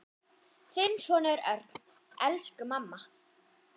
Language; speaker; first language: Icelandic; non-native, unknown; German